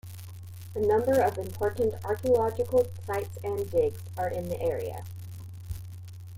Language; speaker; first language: English; native; English